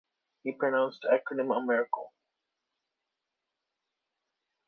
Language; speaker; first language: English; native; English